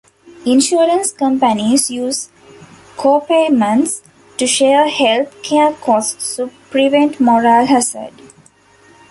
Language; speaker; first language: English; non-native, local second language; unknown